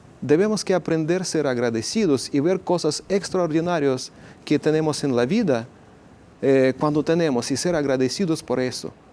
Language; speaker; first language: Spanish; non-native, fluent; Ukrainian